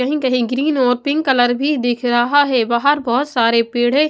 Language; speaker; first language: Hindi; non-native, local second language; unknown